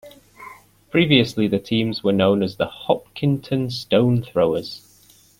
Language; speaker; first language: English; native; English